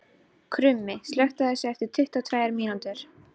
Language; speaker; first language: Icelandic; native; Icelandic